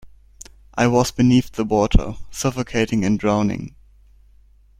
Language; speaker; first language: English; non-native, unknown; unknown